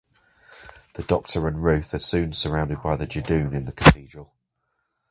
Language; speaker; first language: English; native; English